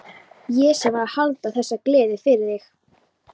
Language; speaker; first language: Icelandic; non-native, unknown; Polish